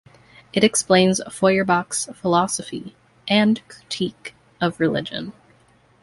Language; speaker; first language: English; native; English